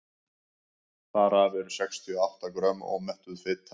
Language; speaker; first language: Icelandic; native; Icelandic